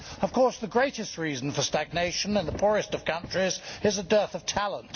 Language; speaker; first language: English; native; English